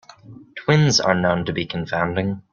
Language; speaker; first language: English; native; English